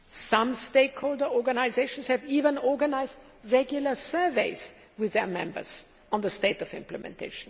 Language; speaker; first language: English; non-native, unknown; German